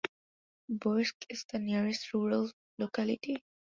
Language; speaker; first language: English; non-native, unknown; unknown